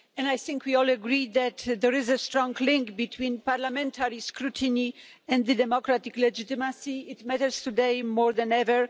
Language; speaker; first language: English; non-native, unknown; Polish